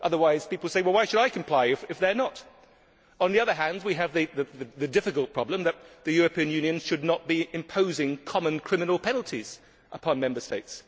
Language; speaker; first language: English; native; English